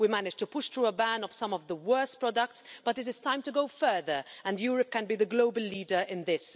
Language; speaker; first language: English; non-native, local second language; Maltese